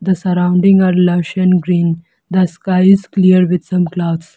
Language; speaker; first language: English; non-native, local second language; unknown